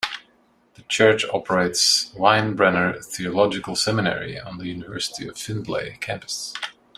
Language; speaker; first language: English; non-native, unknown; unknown